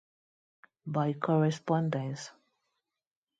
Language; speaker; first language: English; non-native, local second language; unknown